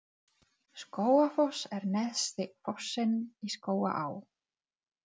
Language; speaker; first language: Icelandic; non-native, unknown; Czech